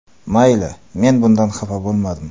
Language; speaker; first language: Uzbek; non-native, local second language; Kara-Kalpak